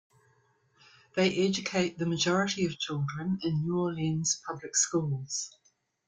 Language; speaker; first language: English; native; English